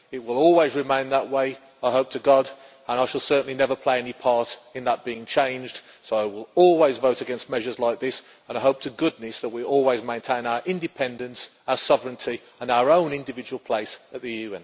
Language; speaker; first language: English; native; English